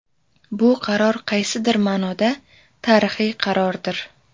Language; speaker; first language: Uzbek; native; Uzbek